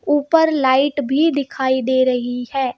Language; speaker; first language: Hindi; native; Hindi